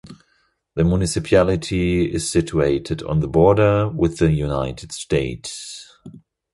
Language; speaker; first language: English; non-native, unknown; German